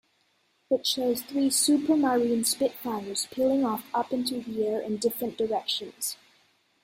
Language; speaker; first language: English; native; English